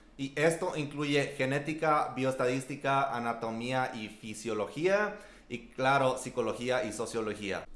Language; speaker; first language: Spanish; early bilingual, heritage; Spanish